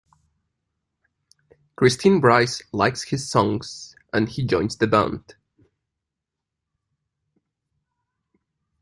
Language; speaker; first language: English; non-native, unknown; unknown